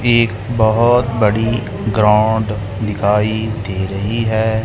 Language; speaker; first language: Hindi; non-native, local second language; Punjabi